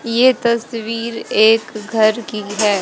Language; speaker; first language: Hindi; native; Hindi